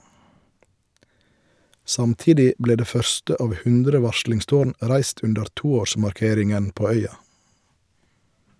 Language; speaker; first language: Norwegian; native; Norwegian